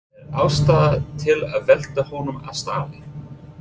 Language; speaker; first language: Icelandic; non-native, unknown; English